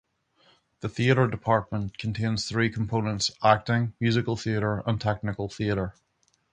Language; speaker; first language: English; native; English